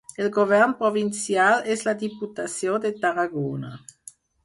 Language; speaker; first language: Catalan; non-native, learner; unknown